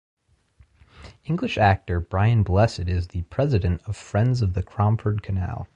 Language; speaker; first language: English; native; English